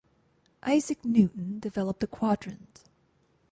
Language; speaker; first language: English; native; English